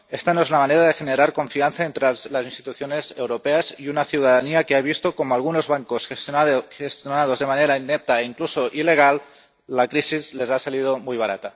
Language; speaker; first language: Spanish; non-native, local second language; Catalan